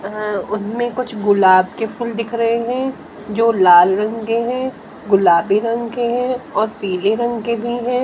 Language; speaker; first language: Hindi; native; Hindi